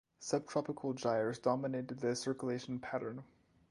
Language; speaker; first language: English; non-native, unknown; French